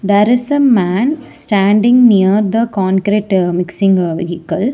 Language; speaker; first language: English; non-native, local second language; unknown